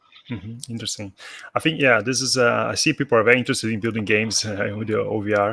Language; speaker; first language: English; non-native, fluent; Portuguese